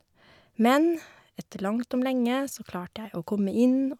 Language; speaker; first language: Norwegian; native; Norwegian